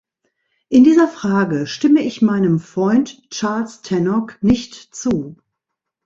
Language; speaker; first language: German; native; German